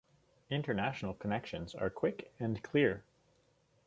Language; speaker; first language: English; native; English